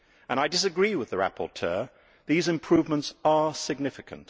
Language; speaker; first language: English; native; English